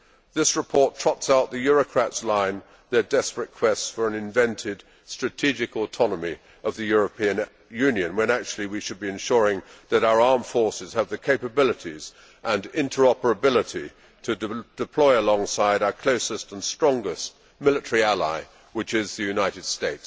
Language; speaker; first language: English; native; English